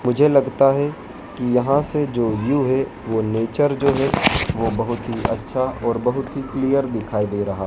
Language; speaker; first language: Hindi; native; Hindi